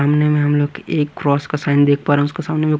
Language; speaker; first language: Hindi; non-native, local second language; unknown